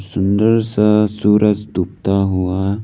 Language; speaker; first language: Hindi; non-native, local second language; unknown